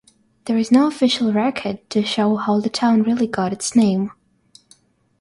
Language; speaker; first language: English; non-native, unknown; Russian